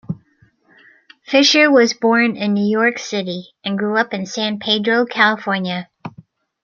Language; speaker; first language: English; native; English